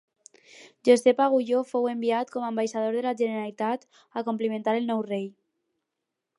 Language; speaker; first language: Catalan; non-native, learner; Spanish